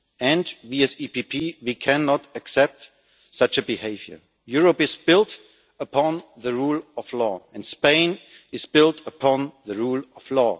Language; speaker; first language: English; non-native, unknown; German